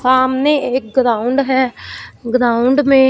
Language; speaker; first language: Hindi; non-native, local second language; Punjabi